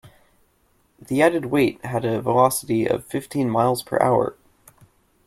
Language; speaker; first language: English; native; English